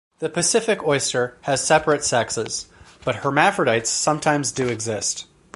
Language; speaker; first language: English; native; English